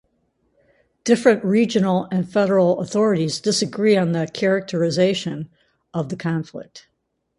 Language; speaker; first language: English; native; English